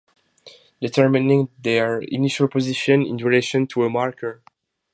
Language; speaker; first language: English; non-native, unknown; French